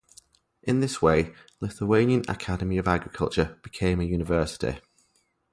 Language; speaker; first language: English; native; English